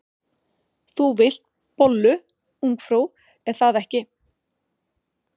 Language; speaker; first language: Icelandic; non-native, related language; Swedish